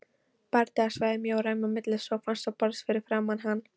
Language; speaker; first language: Icelandic; non-native, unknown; Polish